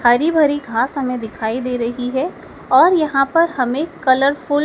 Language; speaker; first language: Hindi; native; Hindi